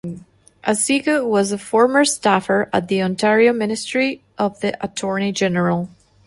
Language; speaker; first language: English; non-native, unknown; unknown